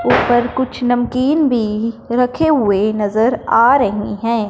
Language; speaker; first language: Hindi; non-native, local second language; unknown